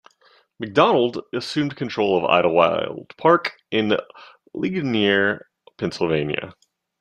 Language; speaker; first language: English; native; English